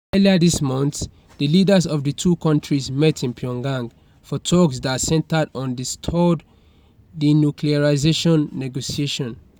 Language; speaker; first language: English; non-native, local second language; Yoruba